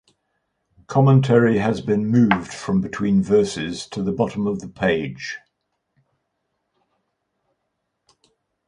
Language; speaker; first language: English; native; English